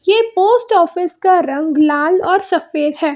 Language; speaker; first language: Hindi; non-native, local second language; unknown